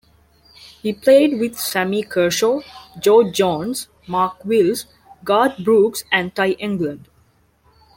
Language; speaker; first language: English; non-native, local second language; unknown